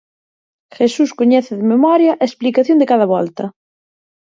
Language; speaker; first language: Galician; native; Galician